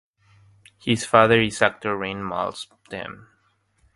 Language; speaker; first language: English; non-native, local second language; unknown